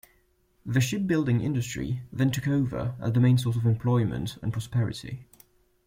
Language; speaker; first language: English; non-native, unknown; French